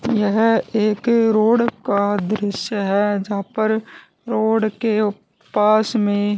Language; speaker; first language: Hindi; native; Hindi